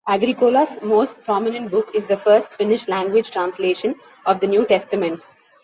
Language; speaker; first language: English; non-native, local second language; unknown